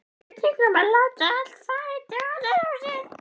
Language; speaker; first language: Icelandic; native; Icelandic